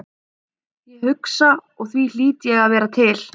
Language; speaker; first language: Icelandic; native; Icelandic